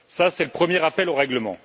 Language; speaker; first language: French; native; French